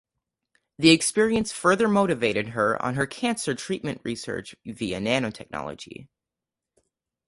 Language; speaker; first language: English; native; English